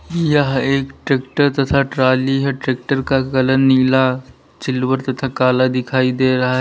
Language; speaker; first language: Hindi; native; Hindi